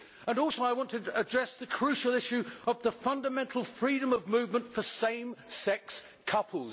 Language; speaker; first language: English; native; English